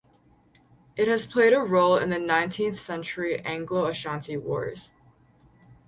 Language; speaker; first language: English; native; English